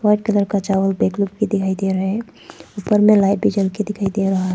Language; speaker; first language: Hindi; non-native, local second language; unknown